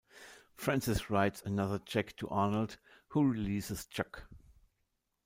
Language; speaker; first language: English; non-native, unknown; German